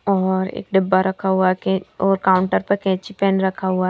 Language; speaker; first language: Hindi; native; Hindi